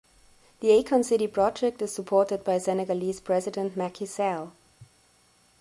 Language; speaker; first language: English; non-native, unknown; German